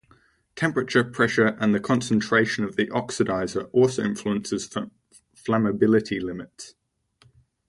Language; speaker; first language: English; native; English